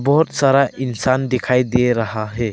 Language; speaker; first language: Hindi; early bilingual, other home language; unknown